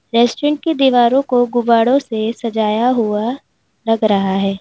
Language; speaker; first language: Hindi; native; Hindi